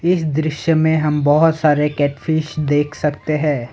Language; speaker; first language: Hindi; non-native, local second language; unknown